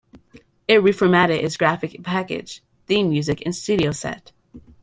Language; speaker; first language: English; native; English